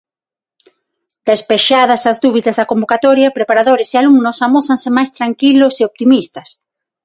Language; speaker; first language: Galician; non-native, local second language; Spanish